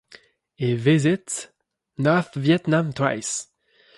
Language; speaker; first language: English; non-native, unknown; French